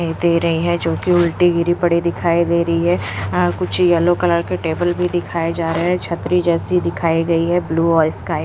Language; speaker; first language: Hindi; non-native, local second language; Punjabi